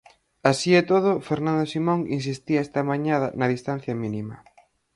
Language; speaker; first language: Galician; native; Galician